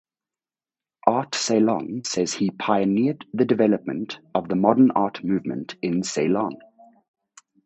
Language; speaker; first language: English; native; English